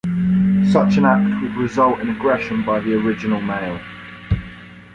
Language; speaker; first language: English; native; English